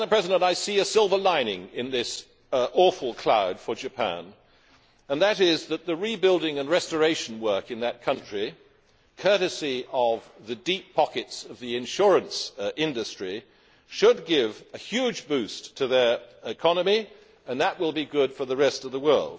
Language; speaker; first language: English; native; English